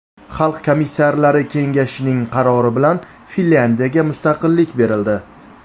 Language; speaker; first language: Uzbek; native; Uzbek